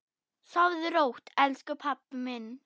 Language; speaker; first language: Icelandic; non-native, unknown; German